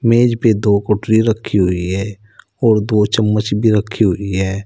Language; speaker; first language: Hindi; native; Hindi